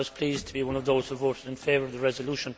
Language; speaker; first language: English; native; English